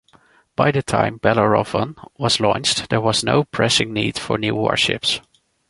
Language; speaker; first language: English; non-native, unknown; Dutch